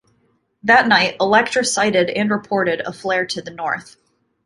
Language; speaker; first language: English; native; English